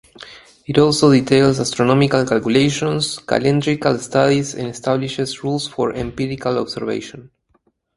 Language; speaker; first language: English; native; English